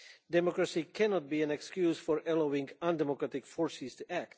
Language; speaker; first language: English; non-native, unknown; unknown